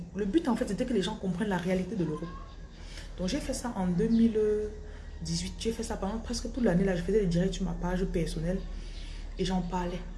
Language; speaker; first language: French; non-native, local second language; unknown